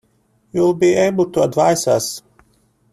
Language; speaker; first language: English; native; English